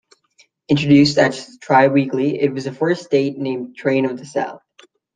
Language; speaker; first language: English; native; English